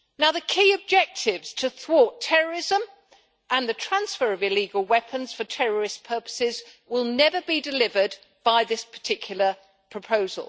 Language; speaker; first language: English; native; English